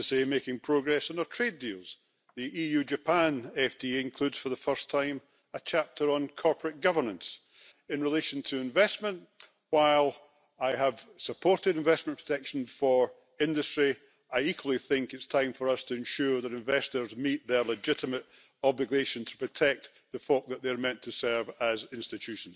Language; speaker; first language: English; native; English